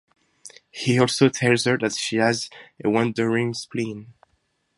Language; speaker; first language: English; non-native, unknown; French